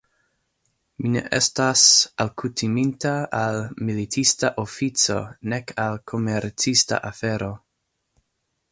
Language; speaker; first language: Esperanto; non-native, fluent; English